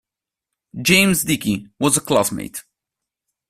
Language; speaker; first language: English; non-native, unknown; Italian